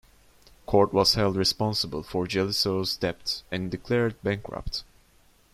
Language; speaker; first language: English; non-native, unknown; Turkish